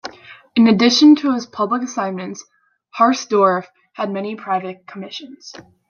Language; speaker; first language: English; native; English